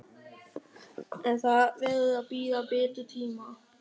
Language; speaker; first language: Icelandic; non-native, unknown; German